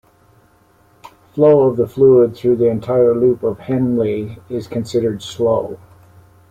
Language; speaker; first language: English; native; English